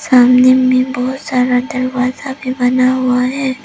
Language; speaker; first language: Hindi; non-native, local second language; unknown